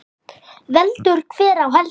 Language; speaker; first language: Icelandic; native; Icelandic